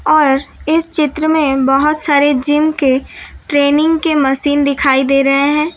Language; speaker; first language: Hindi; non-native, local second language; Gujarati